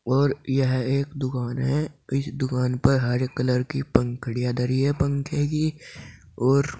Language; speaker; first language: Hindi; native; Hindi